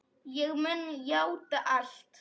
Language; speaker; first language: Icelandic; non-native, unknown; Polish